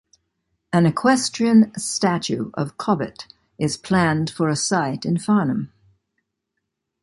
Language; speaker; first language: English; native; English